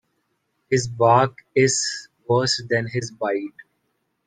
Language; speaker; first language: English; non-native, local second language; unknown